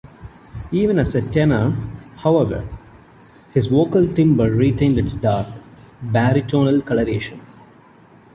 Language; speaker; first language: English; non-native, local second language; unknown